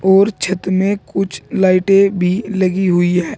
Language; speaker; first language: Hindi; native; Hindi